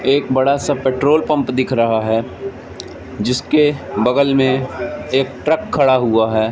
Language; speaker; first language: Hindi; native; Hindi